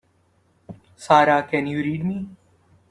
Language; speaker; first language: English; non-native, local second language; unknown